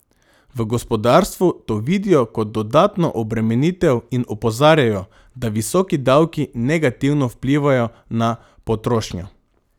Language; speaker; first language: Slovenian; non-native, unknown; Macedonian